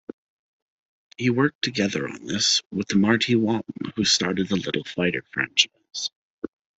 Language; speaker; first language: English; native; English